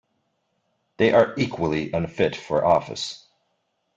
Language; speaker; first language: English; native; English